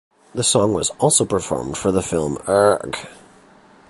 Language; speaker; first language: English; native; English